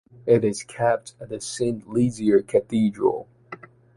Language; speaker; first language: English; non-native, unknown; Chinese